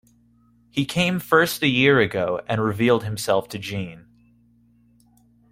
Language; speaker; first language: English; native; English